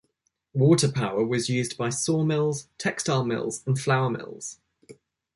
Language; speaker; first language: English; native; English